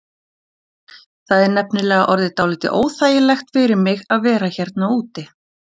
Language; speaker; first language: Icelandic; native; Icelandic